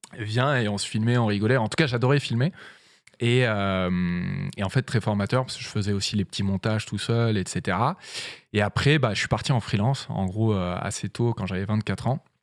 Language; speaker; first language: French; native; French